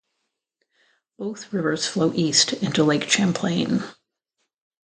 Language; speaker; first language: English; native; English